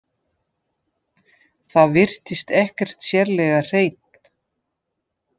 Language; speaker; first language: Icelandic; non-native, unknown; Dutch